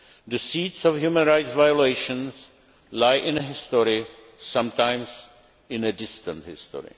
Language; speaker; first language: English; non-native, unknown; Czech